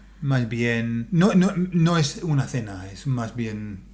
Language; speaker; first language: Spanish; non-native, fluent; English